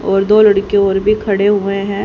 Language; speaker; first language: Hindi; native; Hindi